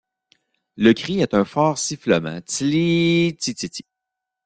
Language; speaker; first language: French; native; French